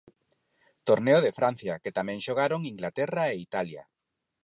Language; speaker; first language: Galician; non-native, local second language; Spanish